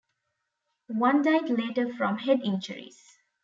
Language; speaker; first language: English; non-native, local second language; Tamil